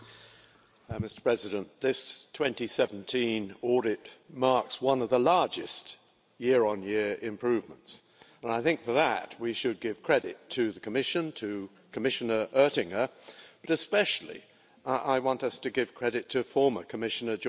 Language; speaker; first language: English; native; English